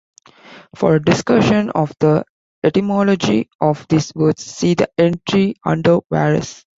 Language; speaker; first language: English; non-native, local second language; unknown